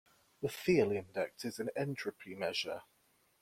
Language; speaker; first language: English; native; English